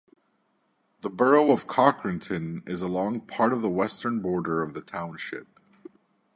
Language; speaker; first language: English; native; English